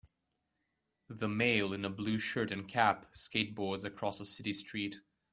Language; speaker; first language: English; native; English